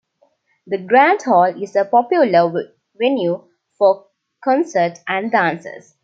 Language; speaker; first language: English; non-native, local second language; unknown